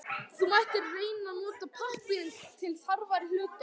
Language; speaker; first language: Icelandic; native; Icelandic